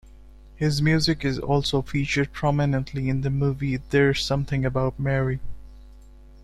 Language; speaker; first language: English; non-native, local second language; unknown